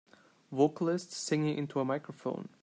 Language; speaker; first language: English; non-native, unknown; Turkish